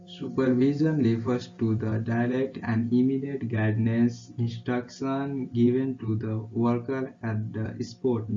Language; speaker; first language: English; non-native, local second language; Nepali